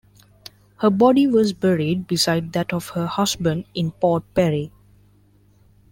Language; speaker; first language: English; non-native, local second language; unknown